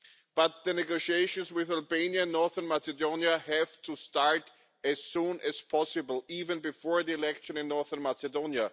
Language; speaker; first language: English; non-native, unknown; German